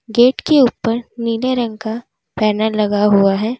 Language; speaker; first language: Hindi; native; Hindi